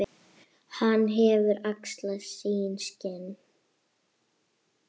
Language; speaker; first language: Icelandic; native; Icelandic